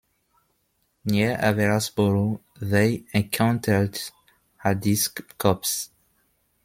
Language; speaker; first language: English; non-native, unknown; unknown